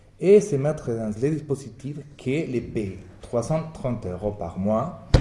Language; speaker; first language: French; non-native, fluent; Spanish